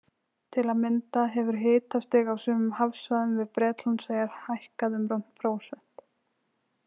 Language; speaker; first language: Icelandic; native; Icelandic